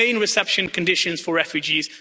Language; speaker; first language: English; non-native, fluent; Dutch